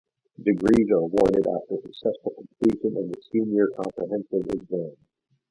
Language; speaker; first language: English; native; English